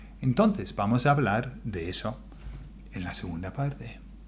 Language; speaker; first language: Spanish; non-native, fluent; English